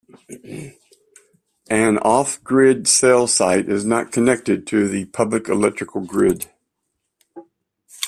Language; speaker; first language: English; native; English